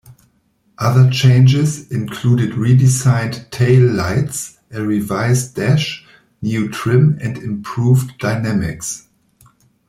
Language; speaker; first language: English; non-native, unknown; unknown